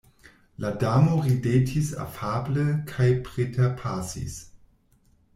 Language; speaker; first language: Esperanto; non-native, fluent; German